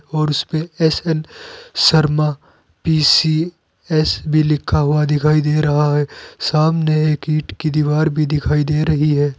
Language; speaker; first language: Hindi; native; Hindi